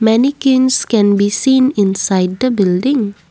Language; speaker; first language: English; non-native, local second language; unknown